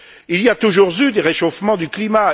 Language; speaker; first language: French; native; French